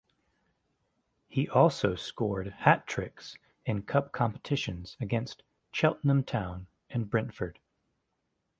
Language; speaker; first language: English; native; English